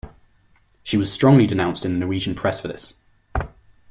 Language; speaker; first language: English; non-native, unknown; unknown